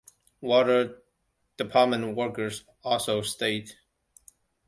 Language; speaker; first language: English; non-native, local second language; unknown